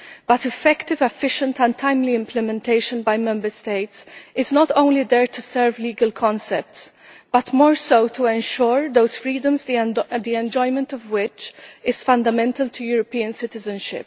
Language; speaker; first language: English; non-native, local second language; Maltese